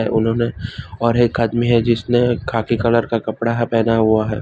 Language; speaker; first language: Hindi; non-native, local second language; Gujarati